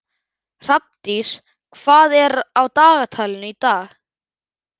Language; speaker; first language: Icelandic; native; Icelandic